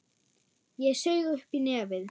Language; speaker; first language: Icelandic; non-native, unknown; German